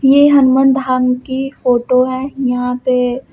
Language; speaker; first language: Hindi; native; Hindi